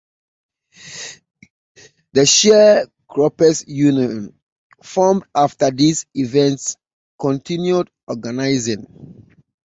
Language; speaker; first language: English; native; English